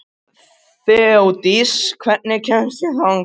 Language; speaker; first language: Icelandic; non-native, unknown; Macedonian